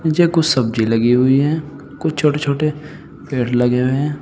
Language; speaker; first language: Hindi; native; Hindi